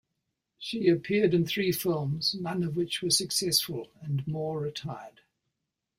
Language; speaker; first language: English; native; English